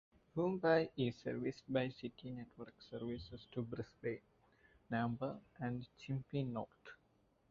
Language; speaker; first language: English; non-native, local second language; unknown